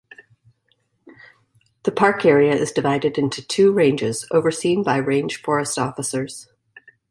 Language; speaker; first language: English; native; English